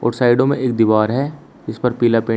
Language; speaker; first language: Hindi; native; Hindi